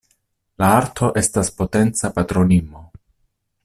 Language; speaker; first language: Esperanto; non-native, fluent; Italian